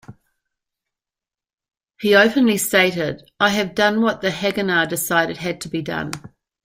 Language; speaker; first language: English; native; English